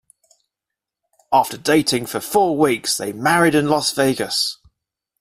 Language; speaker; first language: English; native; English